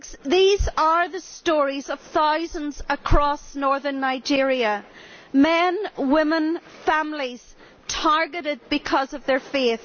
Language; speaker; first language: English; native; English